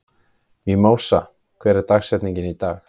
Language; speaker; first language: Icelandic; native; Icelandic